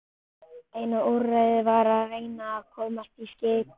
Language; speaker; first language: Icelandic; native; Icelandic